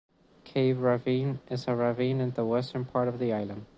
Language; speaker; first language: English; non-native, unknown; Spanish